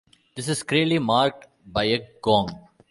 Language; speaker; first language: English; non-native, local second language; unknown